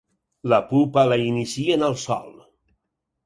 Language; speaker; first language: Catalan; native; Catalan